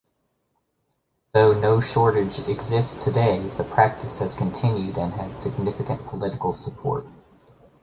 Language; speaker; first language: English; native; English